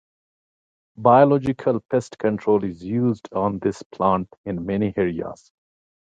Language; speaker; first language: English; non-native, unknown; Pashto